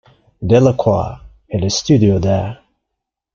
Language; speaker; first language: English; non-native, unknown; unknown